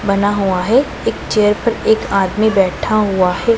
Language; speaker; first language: Hindi; non-native, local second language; Punjabi